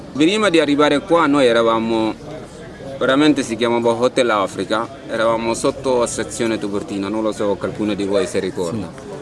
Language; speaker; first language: Italian; non-native, fluent; Arabic